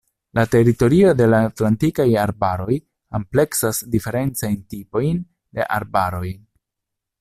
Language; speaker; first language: Esperanto; non-native, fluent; Italian